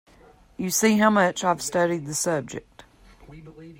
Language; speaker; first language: English; native; English